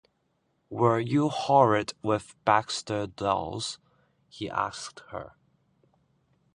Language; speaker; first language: English; non-native, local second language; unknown